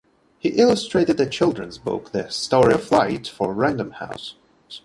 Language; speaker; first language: English; non-native, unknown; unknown